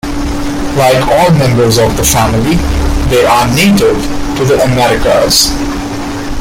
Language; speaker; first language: English; non-native, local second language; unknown